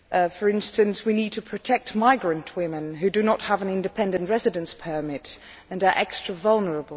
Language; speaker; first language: English; non-native, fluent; Dutch